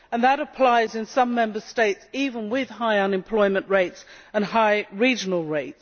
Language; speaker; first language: English; native; English